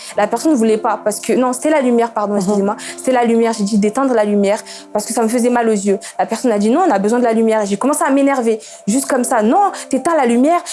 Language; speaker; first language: French; early bilingual, other home language; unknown